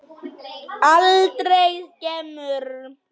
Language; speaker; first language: Icelandic; non-native, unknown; Polish